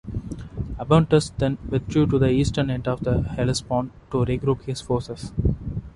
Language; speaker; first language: English; non-native, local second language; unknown